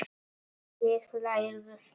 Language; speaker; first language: Icelandic; non-native, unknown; Polish